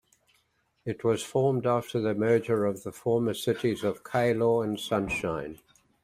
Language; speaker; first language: English; native; English